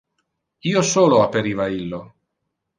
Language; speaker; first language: Interlingua; non-native, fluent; Italian